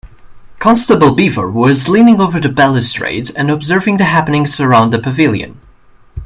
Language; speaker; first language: English; native; English